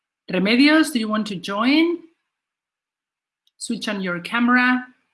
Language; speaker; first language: English; non-native, fluent; Spanish